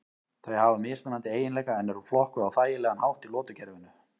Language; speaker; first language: Icelandic; native; Icelandic